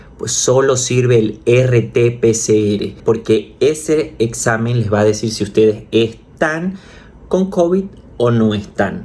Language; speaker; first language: Spanish; native; Spanish